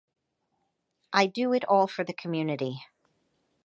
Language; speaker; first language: English; native; English